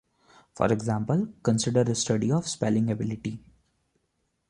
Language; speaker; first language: English; non-native, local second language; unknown